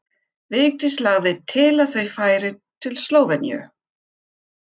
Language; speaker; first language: Icelandic; non-native, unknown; German